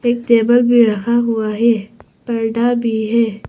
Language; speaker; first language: Hindi; non-native, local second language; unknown